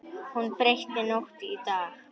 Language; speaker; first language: Icelandic; native; Icelandic